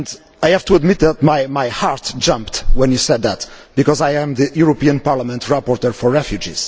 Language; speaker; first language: English; non-native, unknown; Portuguese